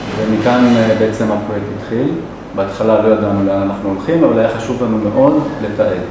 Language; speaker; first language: Hebrew; non-native, local second language; Arabic